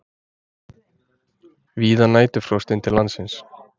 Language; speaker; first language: Icelandic; native; Icelandic